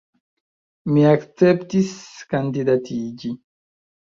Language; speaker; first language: Esperanto; non-native, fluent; Chinese